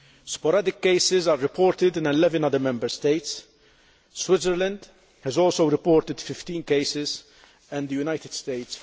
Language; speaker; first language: English; non-native, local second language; Maltese